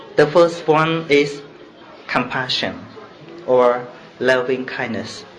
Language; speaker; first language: English; non-native, learner; Khmer